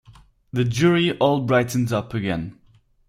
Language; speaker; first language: English; non-native, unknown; German